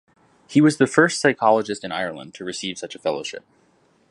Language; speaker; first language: English; native; English